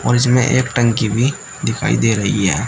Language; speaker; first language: Hindi; native; Hindi